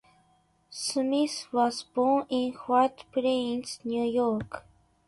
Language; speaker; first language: English; non-native, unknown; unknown